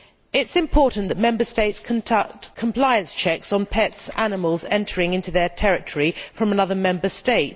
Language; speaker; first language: English; native; English